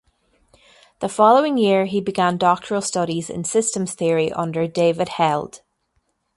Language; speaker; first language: English; native; English